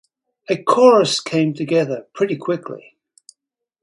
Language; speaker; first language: English; native; English